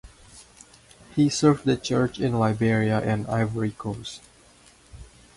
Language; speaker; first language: English; non-native, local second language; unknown